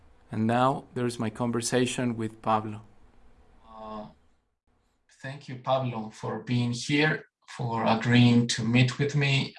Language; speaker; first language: English; non-native, fluent; Spanish